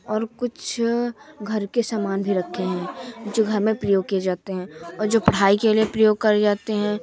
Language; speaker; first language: Hindi; native; Hindi